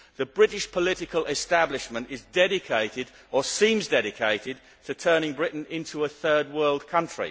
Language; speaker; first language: English; native; English